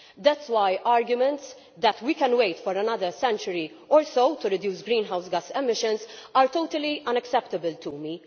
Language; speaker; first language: English; non-native, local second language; Maltese